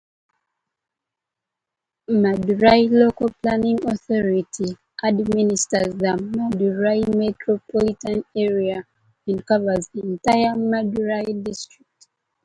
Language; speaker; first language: English; native; English